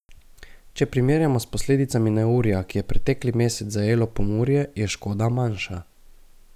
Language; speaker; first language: Slovenian; native; Slovenian